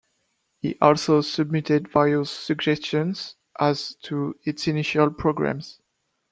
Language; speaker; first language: English; non-native, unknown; French